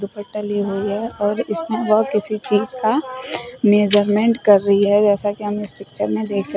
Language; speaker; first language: Hindi; native; Hindi